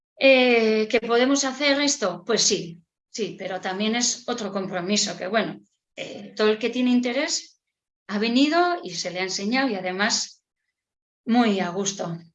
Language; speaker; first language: Spanish; non-native, local second language; Basque